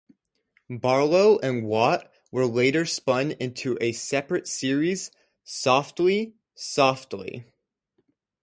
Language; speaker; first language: English; native; English